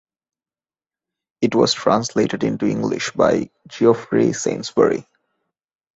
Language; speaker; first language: English; non-native, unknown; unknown